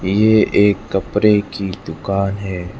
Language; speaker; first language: Hindi; non-native, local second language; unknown